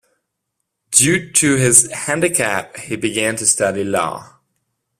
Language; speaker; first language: English; non-native, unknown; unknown